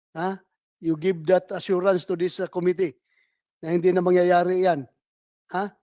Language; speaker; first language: Filipino; native; Filipino